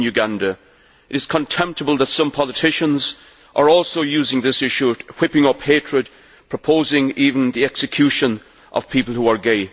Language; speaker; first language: English; native; English